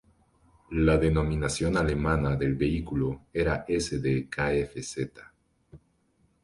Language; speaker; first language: Spanish; native; Spanish